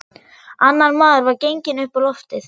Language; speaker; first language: Icelandic; non-native, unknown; German